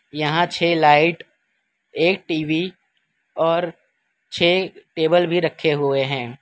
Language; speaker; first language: Hindi; non-native, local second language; Gujarati